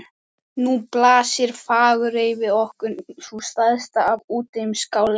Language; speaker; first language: Icelandic; native; Icelandic